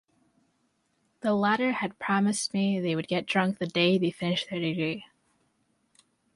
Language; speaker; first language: English; native; English